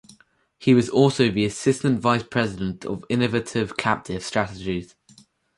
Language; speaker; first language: English; native; English